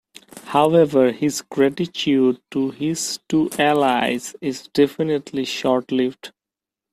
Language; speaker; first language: English; non-native, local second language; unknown